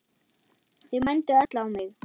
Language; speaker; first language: Icelandic; non-native, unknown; German